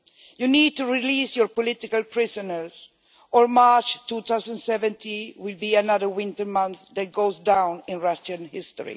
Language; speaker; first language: English; non-native, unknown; Swedish